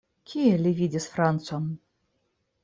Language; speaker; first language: Esperanto; non-native, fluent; Russian